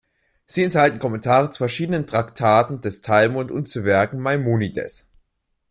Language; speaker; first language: German; native; German